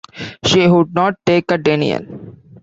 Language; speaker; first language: English; non-native, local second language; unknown